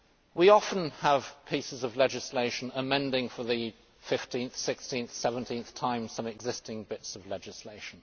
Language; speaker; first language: English; native; English